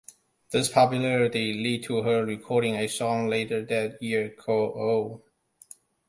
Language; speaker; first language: English; non-native, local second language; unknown